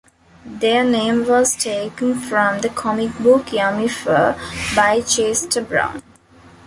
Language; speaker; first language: English; non-native, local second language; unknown